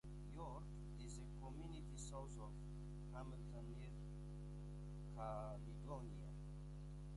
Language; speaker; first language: English; native; English